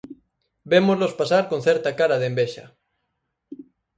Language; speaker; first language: Galician; native; Galician